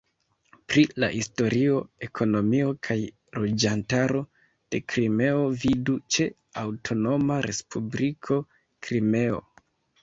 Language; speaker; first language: Esperanto; non-native, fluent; Kinyarwanda